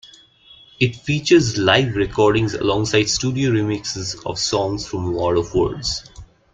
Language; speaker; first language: English; non-native, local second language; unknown